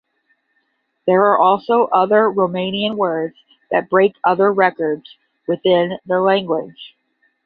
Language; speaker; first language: English; native; English